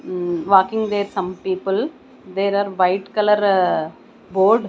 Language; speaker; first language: English; non-native, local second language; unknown